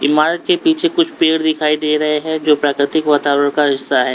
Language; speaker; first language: Hindi; native; Hindi